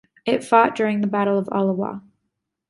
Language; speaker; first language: English; native; English